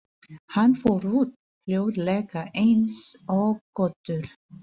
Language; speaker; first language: Icelandic; non-native, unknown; Filipino